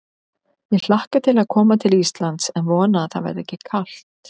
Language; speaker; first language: Icelandic; native; Icelandic